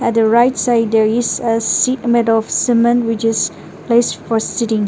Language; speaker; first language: English; non-native, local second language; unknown